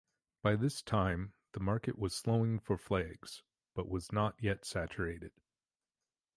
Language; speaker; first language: English; native; English